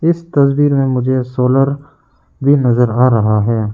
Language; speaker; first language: Hindi; early bilingual, other home language; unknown